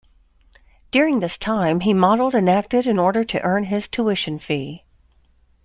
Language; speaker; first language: English; native; English